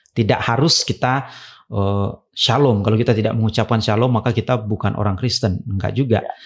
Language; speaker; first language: Indonesian; native; Indonesian